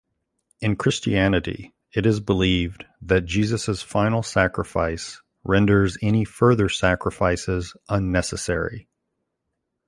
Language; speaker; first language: English; native; English